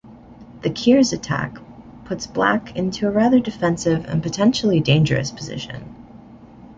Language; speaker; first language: English; native; English